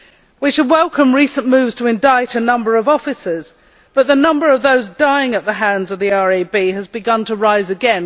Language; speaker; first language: English; native; English